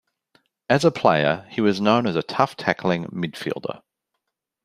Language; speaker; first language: English; native; English